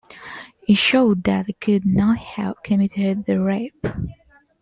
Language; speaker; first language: English; non-native, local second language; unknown